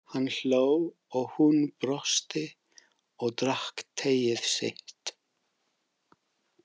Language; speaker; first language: Icelandic; non-native, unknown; English